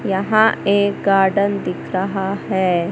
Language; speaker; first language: Hindi; native; Hindi